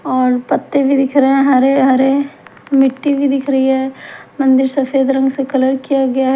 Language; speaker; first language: Hindi; non-native, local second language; Punjabi